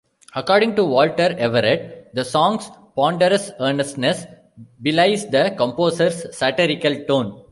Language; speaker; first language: English; non-native, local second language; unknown